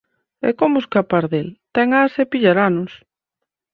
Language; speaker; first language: Galician; native; Galician